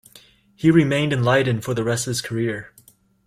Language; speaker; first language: English; native; English